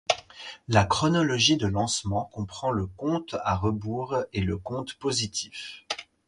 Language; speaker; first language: French; native; French